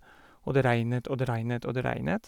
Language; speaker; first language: Norwegian; non-native, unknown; Polish